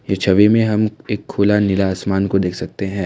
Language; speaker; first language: Hindi; non-native, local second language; Assamese